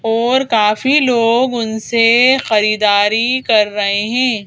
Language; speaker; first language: Hindi; native; Hindi